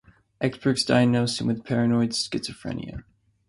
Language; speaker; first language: English; native; English